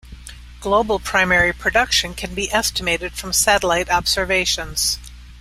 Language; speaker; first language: English; native; English